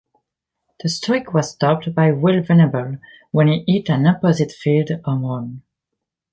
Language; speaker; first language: English; non-native, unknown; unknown